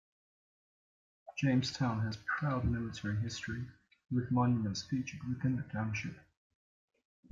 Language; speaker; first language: English; native; English